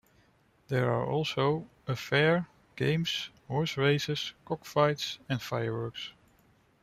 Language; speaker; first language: English; non-native, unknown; Dutch